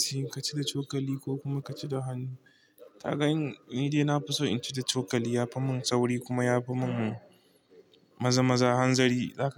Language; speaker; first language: Hausa; non-native, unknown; Igbo